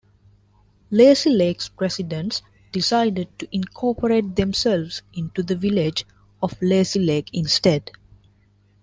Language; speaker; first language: English; non-native, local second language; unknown